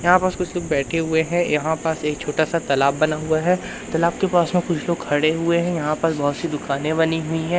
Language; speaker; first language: Hindi; native; Hindi